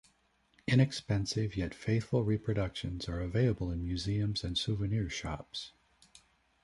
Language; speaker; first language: English; native; English